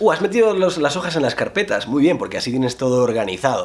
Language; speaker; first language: Spanish; native; Spanish